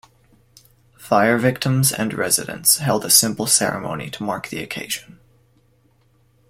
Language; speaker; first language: English; native; English